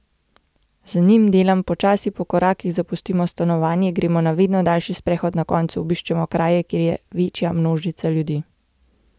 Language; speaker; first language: Slovenian; native; Slovenian